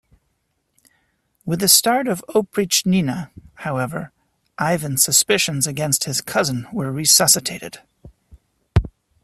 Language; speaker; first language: English; native; English